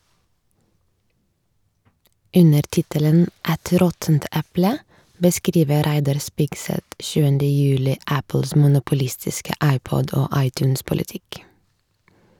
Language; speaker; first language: Norwegian; non-native, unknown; Lithuanian